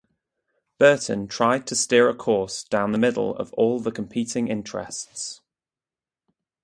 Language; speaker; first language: English; native; English